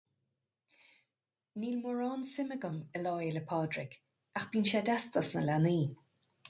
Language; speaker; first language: Irish; native; Irish